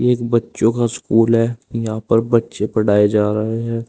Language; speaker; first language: Hindi; native; Hindi